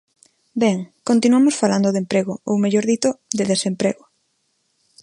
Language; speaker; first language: Galician; non-native, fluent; Spanish